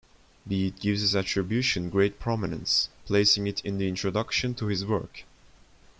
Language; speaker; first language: English; non-native, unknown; Turkish